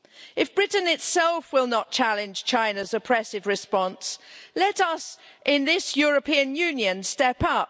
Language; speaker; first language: English; native; English